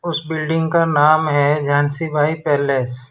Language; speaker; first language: Hindi; non-native, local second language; Gujarati